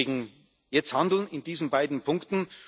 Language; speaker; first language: German; native; German